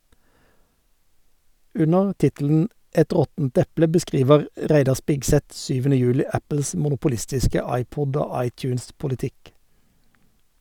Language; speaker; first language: Norwegian; native; Norwegian